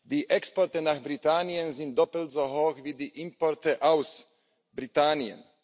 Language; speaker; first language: German; non-native, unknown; Slovak